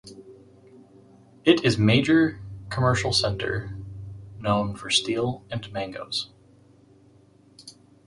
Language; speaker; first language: English; native; English